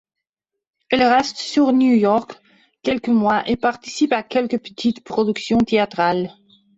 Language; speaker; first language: French; non-native, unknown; Belarusian